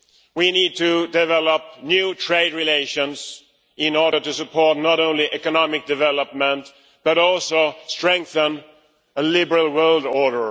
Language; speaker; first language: English; non-native, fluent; Swedish